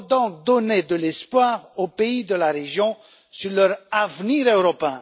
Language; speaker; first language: French; non-native, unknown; Romanian